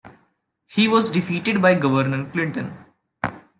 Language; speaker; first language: English; non-native, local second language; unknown